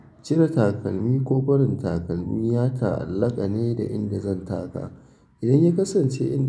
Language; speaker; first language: Hausa; native; Hausa